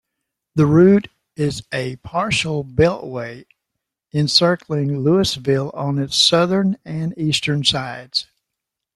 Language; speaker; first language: English; native; English